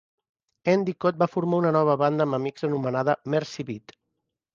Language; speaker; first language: Catalan; native; Catalan